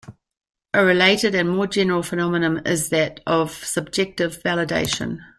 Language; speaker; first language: English; native; English